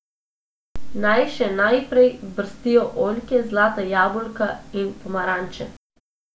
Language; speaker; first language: Slovenian; non-native, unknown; Macedonian